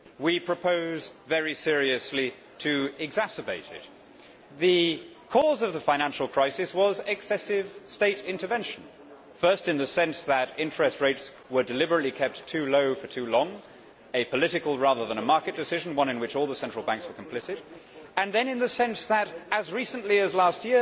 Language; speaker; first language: English; native; English